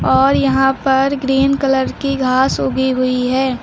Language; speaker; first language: Hindi; native; Hindi